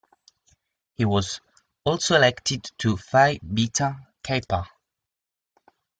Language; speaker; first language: English; non-native, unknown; Italian